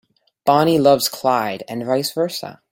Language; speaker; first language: English; native; English